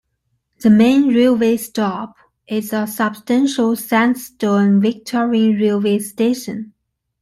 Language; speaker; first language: English; non-native, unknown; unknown